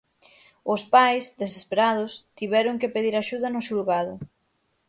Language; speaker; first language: Galician; native; Galician